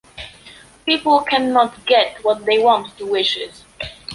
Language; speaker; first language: English; non-native, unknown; Polish